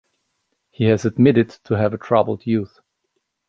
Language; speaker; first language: English; non-native, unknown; German